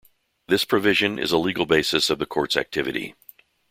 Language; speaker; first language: English; native; English